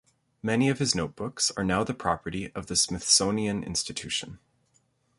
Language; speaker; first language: English; native; English